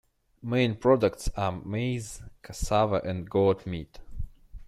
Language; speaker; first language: English; non-native, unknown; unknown